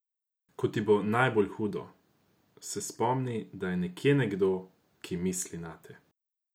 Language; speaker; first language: Slovenian; non-native, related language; Croatian